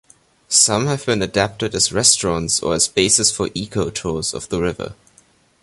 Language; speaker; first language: English; non-native, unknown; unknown